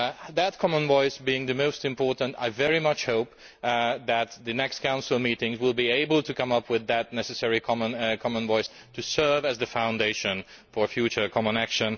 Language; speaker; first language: English; non-native, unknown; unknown